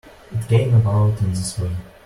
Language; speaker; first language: English; non-native, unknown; Russian